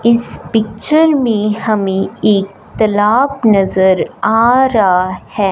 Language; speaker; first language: Hindi; non-native, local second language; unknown